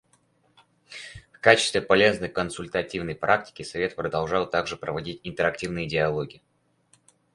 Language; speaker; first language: Russian; native; Russian